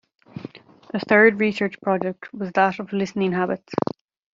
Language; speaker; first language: English; native; English